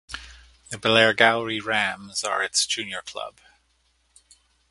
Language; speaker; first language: English; native; English